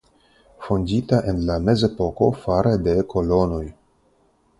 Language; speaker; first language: Esperanto; non-native, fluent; Russian